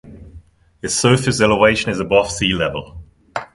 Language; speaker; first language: English; non-native, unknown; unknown